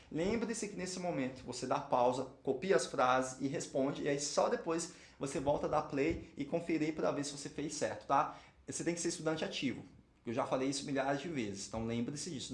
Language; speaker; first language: Portuguese; native; Portuguese